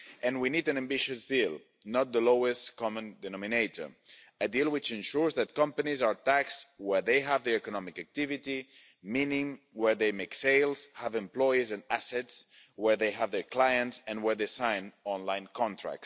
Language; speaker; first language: English; non-native, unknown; Spanish